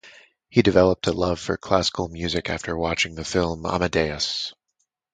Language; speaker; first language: English; native; English